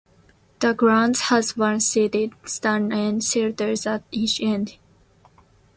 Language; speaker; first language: English; non-native, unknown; Japanese